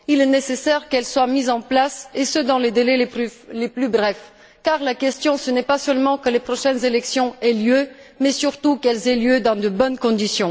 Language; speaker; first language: French; non-native, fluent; Bulgarian